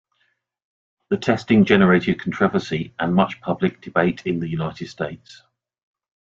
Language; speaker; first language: English; native; English